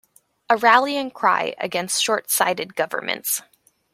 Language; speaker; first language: English; native; English